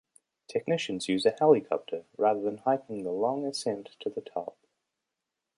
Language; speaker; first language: English; native; English